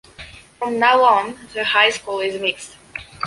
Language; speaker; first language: English; non-native, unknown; Polish